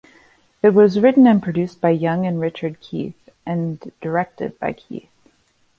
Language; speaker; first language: English; native; English